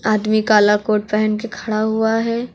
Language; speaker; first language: Hindi; native; Hindi